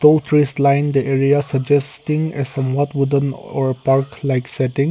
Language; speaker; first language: English; non-native, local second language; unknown